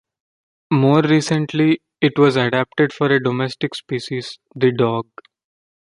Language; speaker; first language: English; non-native, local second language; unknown